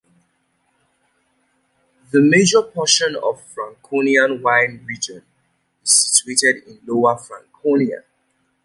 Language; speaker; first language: English; native; English